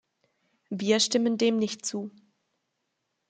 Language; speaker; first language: German; native; German